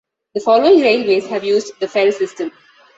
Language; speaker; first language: English; non-native, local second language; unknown